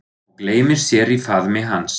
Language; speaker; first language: Icelandic; non-native, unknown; German